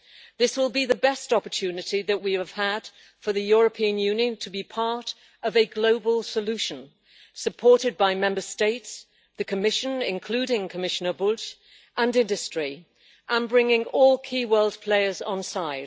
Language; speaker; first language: English; native; English